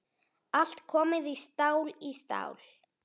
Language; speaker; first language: Icelandic; native; Icelandic